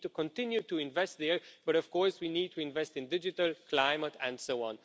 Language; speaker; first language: English; non-native, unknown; Romanian